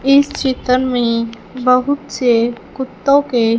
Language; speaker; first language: Hindi; non-native, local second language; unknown